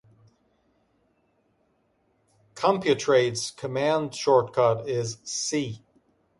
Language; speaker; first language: English; native; English